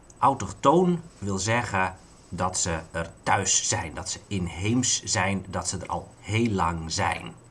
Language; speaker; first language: Dutch; native; Dutch